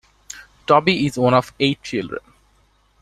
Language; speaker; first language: English; non-native, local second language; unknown